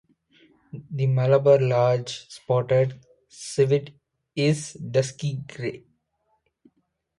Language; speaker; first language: English; non-native, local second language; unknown